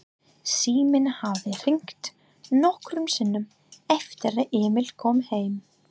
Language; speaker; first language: Icelandic; non-native, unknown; English